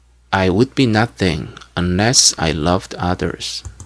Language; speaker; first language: English; non-native, fluent; Korean